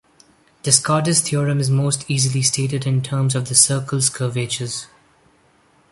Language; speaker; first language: English; non-native, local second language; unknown